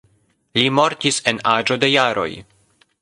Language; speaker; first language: Esperanto; non-native, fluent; Polish